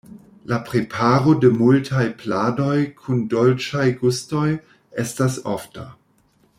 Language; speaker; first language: Esperanto; non-native, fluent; German